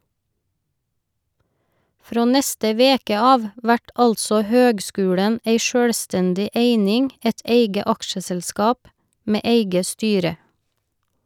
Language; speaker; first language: Norwegian; native; Norwegian